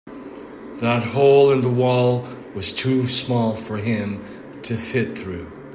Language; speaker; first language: English; native; English